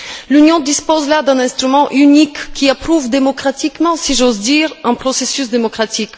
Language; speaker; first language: French; non-native, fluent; Bulgarian